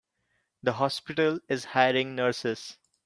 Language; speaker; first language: English; non-native, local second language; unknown